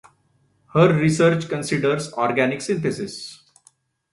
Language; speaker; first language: English; non-native, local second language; Marathi